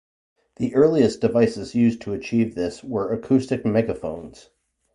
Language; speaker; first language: English; native; English